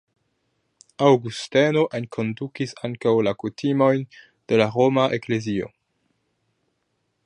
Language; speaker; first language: Esperanto; non-native, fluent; French